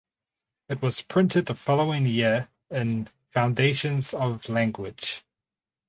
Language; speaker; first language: English; native; English